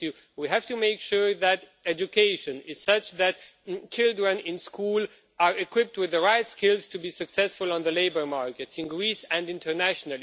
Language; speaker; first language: English; non-native, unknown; Romanian